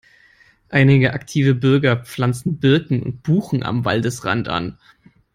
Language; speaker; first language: English; non-native, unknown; German